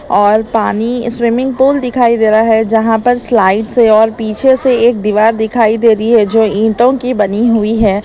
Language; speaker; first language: Hindi; native; Hindi